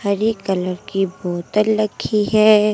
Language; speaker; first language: Hindi; native; Hindi